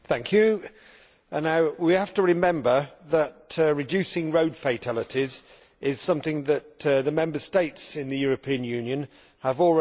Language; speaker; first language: English; native; English